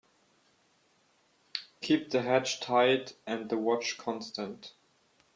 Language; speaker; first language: English; non-native, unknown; German